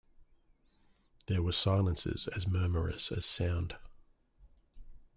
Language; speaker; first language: English; native; English